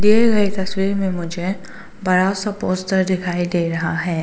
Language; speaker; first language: Hindi; non-native, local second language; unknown